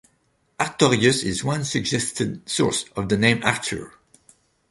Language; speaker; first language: English; non-native, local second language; French